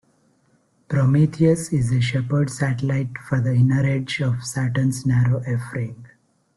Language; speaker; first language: English; non-native, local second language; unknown